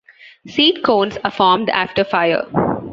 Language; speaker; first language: English; non-native, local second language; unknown